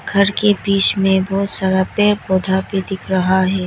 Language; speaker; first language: Hindi; non-native, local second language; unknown